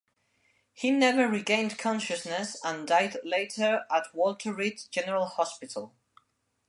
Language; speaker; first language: English; non-native, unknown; Spanish